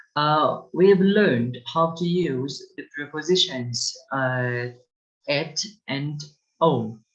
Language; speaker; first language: English; non-native, fluent; Turkish